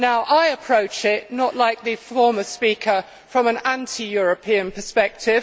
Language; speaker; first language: English; native; English